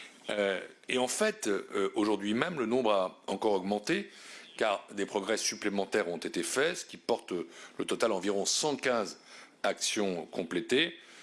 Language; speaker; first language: French; native; French